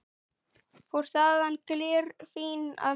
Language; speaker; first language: Icelandic; native; Icelandic